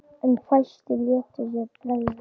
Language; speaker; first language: Icelandic; native; Icelandic